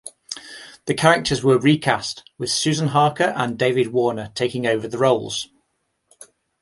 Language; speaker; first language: English; native; English